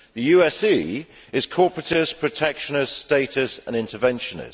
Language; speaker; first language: English; native; English